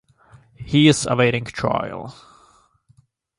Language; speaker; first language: English; non-native, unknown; Czech